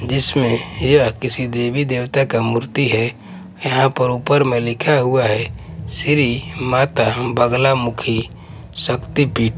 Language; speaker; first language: Hindi; non-native, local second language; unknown